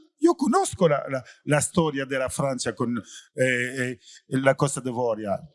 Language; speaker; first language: Italian; non-native, fluent; French